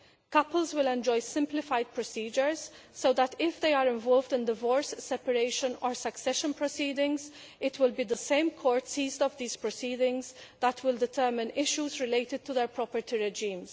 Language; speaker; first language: English; non-native, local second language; Maltese